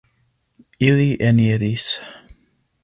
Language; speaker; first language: Esperanto; non-native, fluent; English